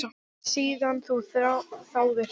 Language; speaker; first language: Icelandic; non-native, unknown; English